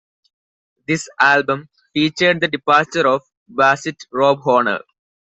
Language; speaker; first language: English; non-native, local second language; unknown